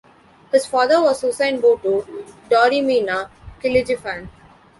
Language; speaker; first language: English; non-native, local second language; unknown